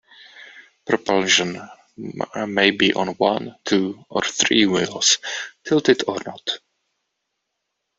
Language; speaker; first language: English; non-native, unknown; Czech